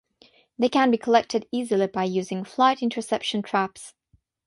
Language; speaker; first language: English; non-native, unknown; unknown